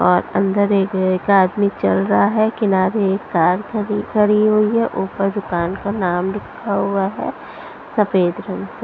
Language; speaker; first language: Hindi; non-native, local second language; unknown